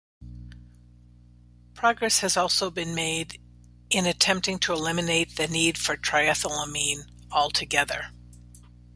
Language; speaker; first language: English; native; English